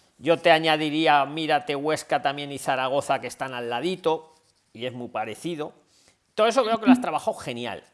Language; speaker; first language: Spanish; native; Spanish